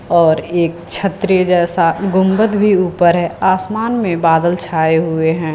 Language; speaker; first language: Hindi; native; Hindi